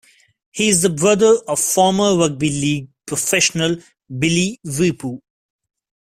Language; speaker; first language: English; non-native, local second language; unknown